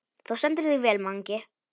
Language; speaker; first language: Icelandic; non-native, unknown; Polish